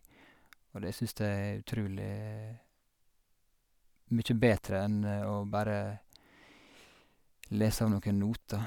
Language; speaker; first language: Norwegian; native; Norwegian